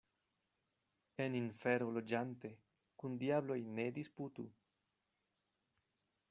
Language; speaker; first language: Esperanto; non-native, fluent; Spanish